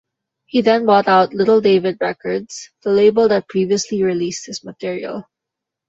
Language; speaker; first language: English; non-native, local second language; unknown